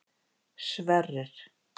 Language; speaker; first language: Icelandic; native; Icelandic